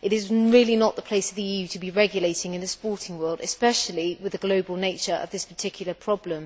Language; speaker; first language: English; native; English